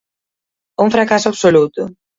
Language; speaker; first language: Galician; native; Galician